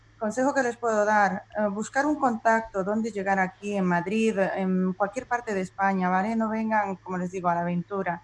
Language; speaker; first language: Spanish; native; Spanish